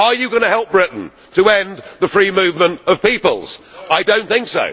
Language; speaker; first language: English; native; English